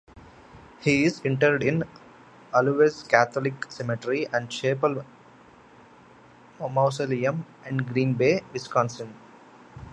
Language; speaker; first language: English; non-native, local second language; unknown